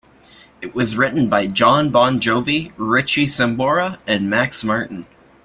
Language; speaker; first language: English; native; English